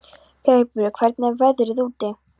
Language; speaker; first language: Icelandic; non-native, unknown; Polish